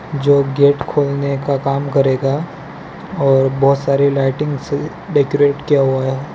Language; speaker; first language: Hindi; non-native, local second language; Gujarati